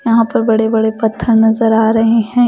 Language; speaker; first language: Hindi; non-native, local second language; Punjabi